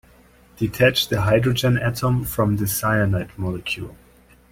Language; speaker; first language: English; non-native, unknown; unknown